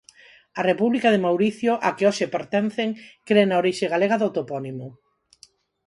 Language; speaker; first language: Galician; non-native, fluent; Spanish